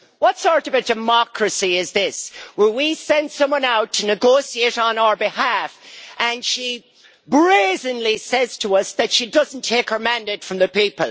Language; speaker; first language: English; native; English